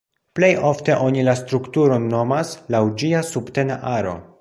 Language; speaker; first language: Esperanto; non-native, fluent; Polish